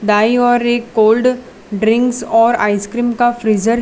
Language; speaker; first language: Hindi; non-native, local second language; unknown